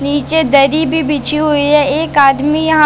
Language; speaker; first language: Hindi; native; Hindi